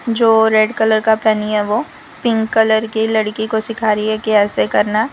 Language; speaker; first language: Hindi; non-native, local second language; Gujarati